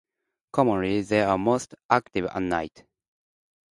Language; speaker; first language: English; non-native, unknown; Japanese